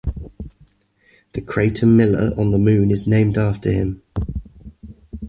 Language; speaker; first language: English; native; English